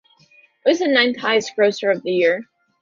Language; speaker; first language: English; native; English